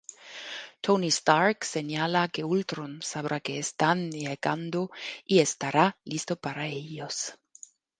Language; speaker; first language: Spanish; non-native, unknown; German